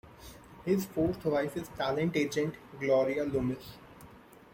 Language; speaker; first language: English; non-native, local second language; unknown